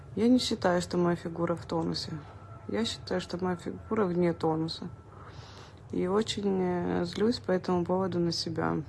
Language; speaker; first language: Russian; native; Russian